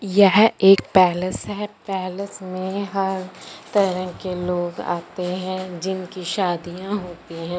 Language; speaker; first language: Hindi; non-native, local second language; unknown